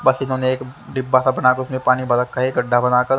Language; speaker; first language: Hindi; native; Hindi